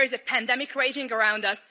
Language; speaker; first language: English; non-native, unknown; Hungarian